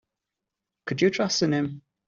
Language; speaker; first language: English; non-native, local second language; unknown